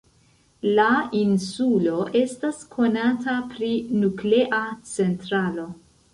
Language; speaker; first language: Esperanto; non-native, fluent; Central Kurdish